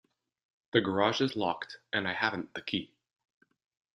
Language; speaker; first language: English; native; English